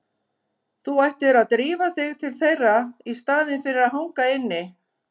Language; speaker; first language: Icelandic; native; Icelandic